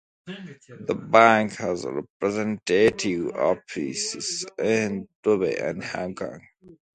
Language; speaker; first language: English; non-native, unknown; Pashto